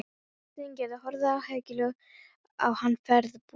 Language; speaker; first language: Icelandic; non-native, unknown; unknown